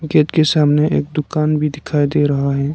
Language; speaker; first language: Hindi; non-native, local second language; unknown